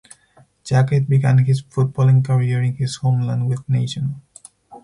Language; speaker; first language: English; non-native, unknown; Spanish